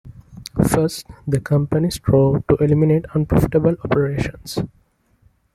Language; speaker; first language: English; non-native, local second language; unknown